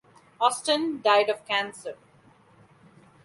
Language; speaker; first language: English; non-native, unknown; Bangla